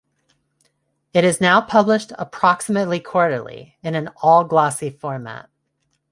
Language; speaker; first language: English; non-native, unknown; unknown